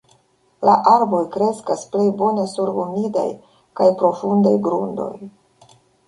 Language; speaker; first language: Esperanto; non-native, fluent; Russian